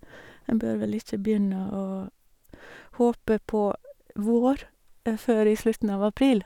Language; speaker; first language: Norwegian; native; Norwegian